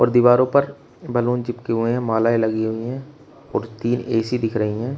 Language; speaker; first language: Hindi; native; Hindi